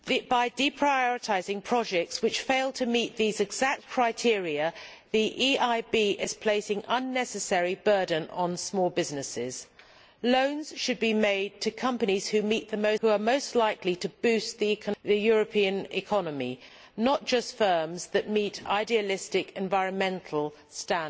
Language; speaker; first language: English; native; English